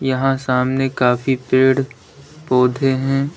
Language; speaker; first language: Hindi; native; Hindi